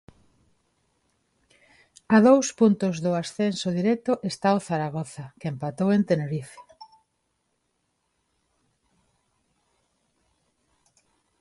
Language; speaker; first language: Galician; non-native, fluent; Spanish